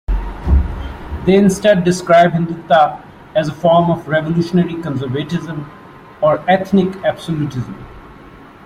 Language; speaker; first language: English; non-native, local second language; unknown